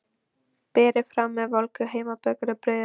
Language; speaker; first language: Icelandic; non-native, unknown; Polish